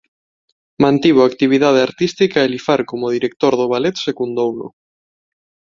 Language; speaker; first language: Galician; non-native, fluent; Spanish